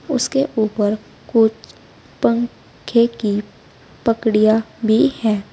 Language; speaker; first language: Hindi; native; Hindi